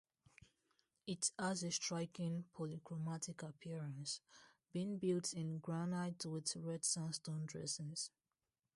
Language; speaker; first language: English; non-native, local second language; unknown